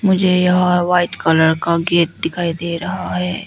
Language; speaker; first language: Hindi; non-native, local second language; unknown